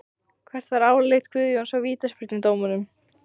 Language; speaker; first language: Icelandic; native; Icelandic